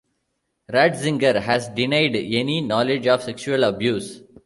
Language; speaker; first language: English; non-native, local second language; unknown